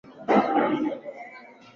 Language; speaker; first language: English; non-native, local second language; Swahili